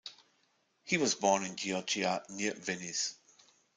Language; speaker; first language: English; non-native, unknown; German